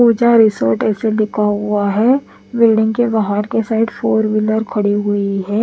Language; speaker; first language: Hindi; non-native, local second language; Punjabi